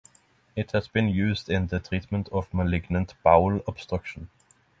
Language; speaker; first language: English; non-native, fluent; Norwegian